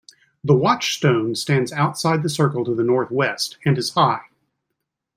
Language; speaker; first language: English; native; English